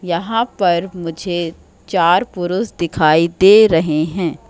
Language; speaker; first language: Hindi; native; Hindi